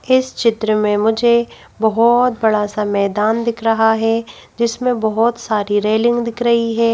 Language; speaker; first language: Hindi; native; Hindi